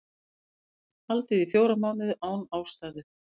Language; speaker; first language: Icelandic; native; Icelandic